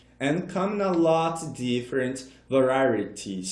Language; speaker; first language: English; non-native, fluent; Portuguese